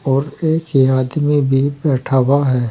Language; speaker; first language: Hindi; native; Hindi